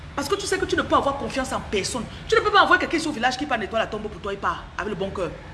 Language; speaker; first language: French; non-native, local second language; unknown